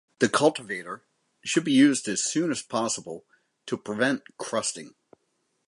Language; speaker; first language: English; native; English